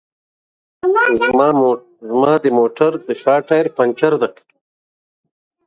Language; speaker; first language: English; non-native, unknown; Pashto